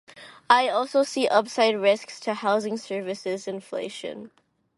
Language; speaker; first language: English; non-native, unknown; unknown